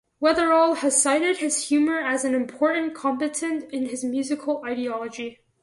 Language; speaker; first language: English; native; English